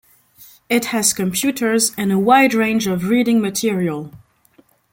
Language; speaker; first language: English; non-native, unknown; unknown